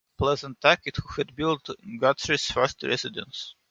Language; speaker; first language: English; non-native, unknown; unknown